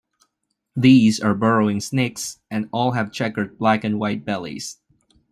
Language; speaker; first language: English; non-native, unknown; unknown